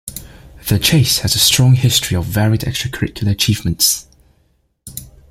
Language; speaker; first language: English; native; English